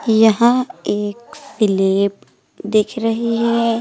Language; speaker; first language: Hindi; native; Hindi